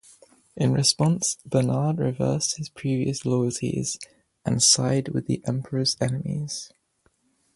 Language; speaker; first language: English; native; English